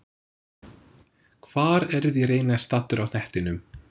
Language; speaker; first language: Icelandic; non-native, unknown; English